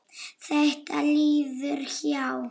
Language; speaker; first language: Icelandic; non-native, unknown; Polish